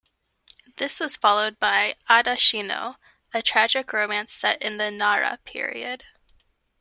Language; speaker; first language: English; native; English